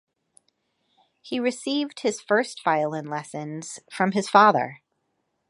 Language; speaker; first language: English; native; English